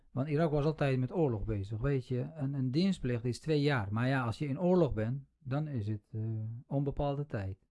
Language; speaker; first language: Dutch; non-native, fluent; Central Kurdish